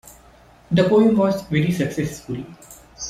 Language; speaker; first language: English; non-native, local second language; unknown